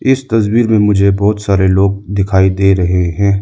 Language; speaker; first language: Hindi; non-native, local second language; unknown